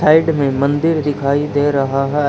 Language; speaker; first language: Hindi; native; Hindi